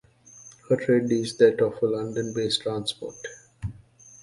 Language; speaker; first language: English; native; English